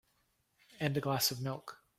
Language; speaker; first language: English; native; English